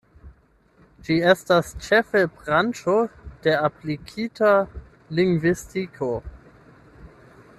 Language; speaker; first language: Esperanto; non-native, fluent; German